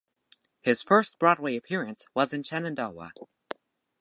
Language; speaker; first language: English; native; English